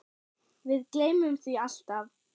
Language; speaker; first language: Icelandic; non-native, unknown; German